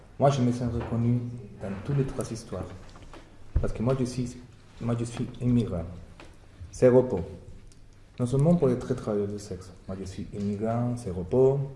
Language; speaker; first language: French; non-native, fluent; Spanish